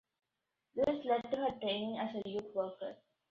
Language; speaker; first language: English; non-native, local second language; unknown